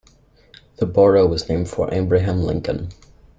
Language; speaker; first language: English; native; English